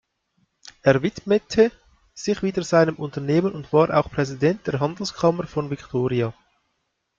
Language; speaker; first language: German; native; German